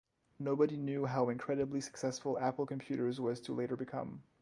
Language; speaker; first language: English; non-native, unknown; French